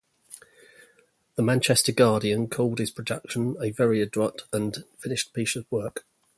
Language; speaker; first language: English; native; English